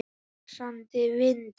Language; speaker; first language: Icelandic; native; Icelandic